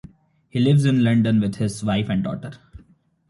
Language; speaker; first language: English; non-native, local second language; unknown